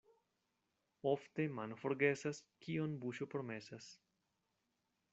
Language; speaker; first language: Esperanto; non-native, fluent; Spanish